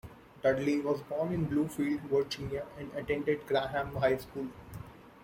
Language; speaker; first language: English; non-native, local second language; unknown